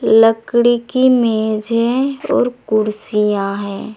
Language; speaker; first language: Hindi; native; Hindi